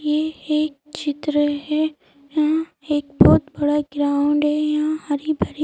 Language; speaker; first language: Hindi; native; Hindi